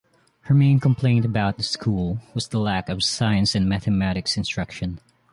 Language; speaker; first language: English; non-native, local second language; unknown